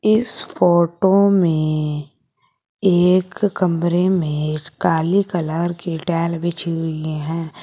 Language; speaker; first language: Hindi; native; Hindi